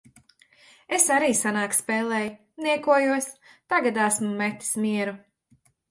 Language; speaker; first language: Latvian; native; Latvian